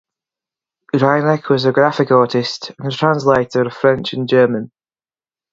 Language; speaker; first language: English; native; English